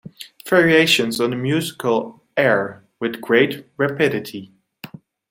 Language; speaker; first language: English; non-native, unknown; Dutch